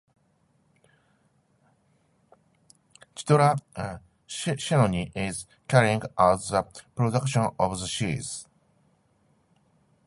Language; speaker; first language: English; non-native, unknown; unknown